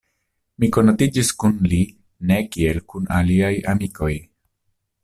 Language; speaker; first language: Esperanto; non-native, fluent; Italian